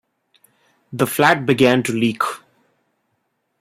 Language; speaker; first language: English; non-native, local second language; Bangla